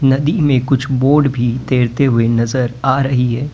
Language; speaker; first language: Hindi; native; Hindi